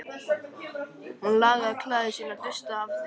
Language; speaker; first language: Icelandic; native; Icelandic